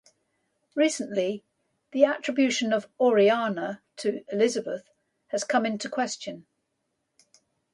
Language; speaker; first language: English; native; English